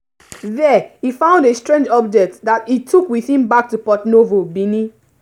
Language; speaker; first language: English; non-native, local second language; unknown